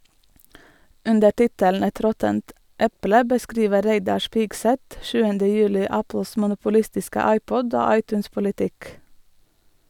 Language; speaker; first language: Norwegian; non-native, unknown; Latvian